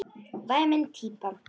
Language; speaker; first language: Icelandic; non-native, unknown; Russian